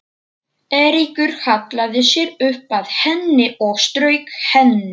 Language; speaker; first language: Icelandic; non-native, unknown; Polish